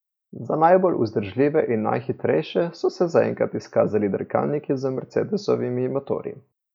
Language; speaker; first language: Slovenian; native; Slovenian